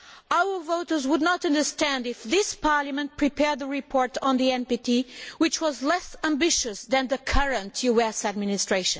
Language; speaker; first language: English; non-native, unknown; Portuguese